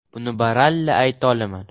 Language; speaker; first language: Uzbek; non-native, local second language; Russian